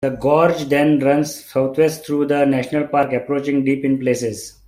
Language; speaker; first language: English; non-native, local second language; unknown